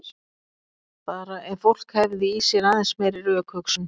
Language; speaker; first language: Icelandic; native; Icelandic